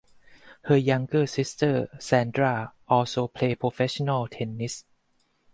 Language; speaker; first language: English; non-native, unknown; Thai